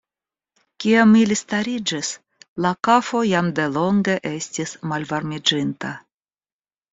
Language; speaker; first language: Esperanto; non-native, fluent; Russian